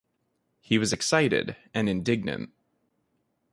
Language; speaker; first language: English; native; English